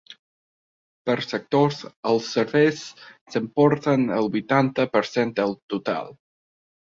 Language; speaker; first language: Catalan; non-native, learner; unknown